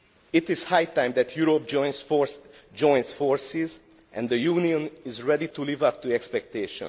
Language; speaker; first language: English; non-native, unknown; Hungarian